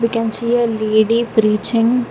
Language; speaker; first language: English; non-native, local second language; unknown